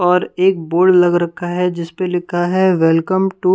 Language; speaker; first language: Hindi; non-native, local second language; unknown